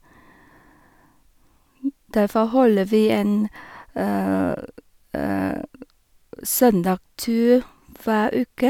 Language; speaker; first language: Norwegian; non-native, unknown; Vietnamese